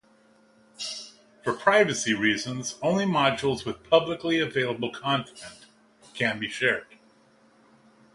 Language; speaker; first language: English; native; English